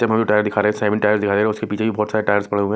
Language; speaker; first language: Hindi; non-native, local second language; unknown